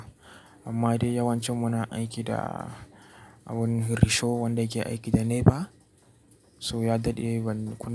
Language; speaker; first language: Hausa; native; Hausa